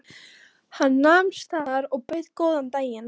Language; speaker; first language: Icelandic; non-native, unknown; Polish